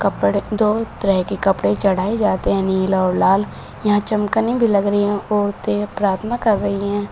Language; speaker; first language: Hindi; native; Hindi